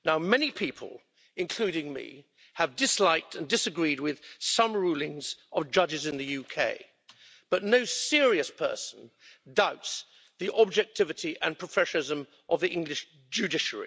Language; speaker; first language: English; native; English